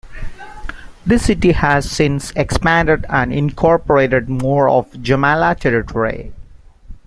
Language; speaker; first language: English; non-native, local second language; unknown